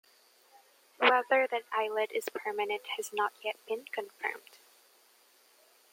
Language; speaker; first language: English; non-native, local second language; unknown